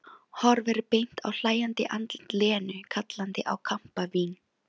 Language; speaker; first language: Icelandic; non-native, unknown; Filipino